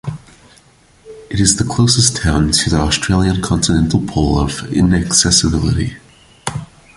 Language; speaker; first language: English; non-native, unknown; Portuguese